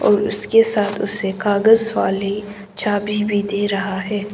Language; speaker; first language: Hindi; early bilingual, other home language; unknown